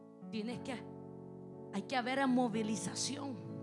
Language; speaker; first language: Spanish; native; Spanish